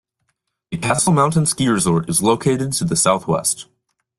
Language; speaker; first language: English; native; English